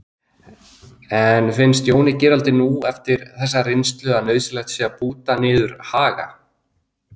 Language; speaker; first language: Icelandic; native; Icelandic